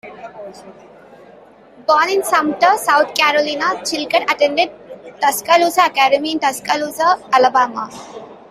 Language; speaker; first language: English; non-native, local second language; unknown